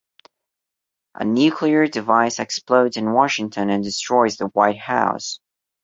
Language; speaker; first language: English; non-native, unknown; Portuguese